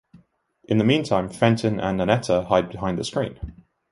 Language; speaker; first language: English; native; English